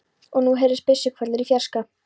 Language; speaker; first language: Icelandic; non-native, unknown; Polish